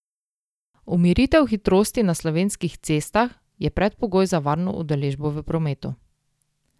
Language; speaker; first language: Slovenian; native; Slovenian